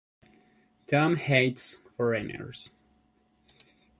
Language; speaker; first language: English; non-native, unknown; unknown